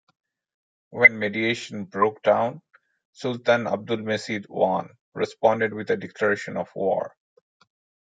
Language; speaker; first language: English; non-native, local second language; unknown